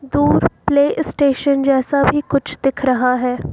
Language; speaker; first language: Hindi; native; Hindi